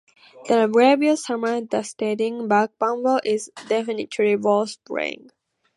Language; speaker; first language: English; native; English